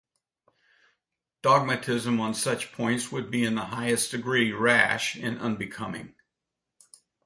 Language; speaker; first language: English; native; English